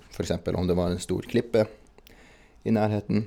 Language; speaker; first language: Norwegian; native; Norwegian